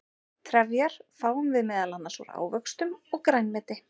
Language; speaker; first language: Icelandic; native; Icelandic